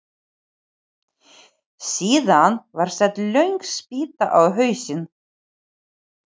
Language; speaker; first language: Icelandic; non-native, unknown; Ukrainian